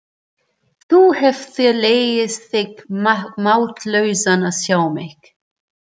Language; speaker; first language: Icelandic; non-native, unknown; German